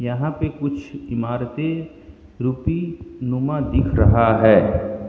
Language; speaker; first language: Hindi; native; Hindi